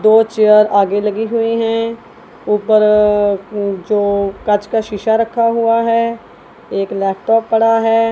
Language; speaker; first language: Hindi; non-native, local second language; Punjabi